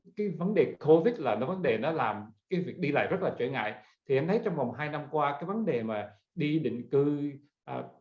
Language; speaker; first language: Vietnamese; native; Vietnamese